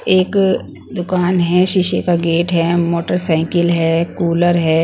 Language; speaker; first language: Hindi; non-native, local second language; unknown